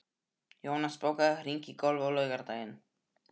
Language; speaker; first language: Icelandic; native; Icelandic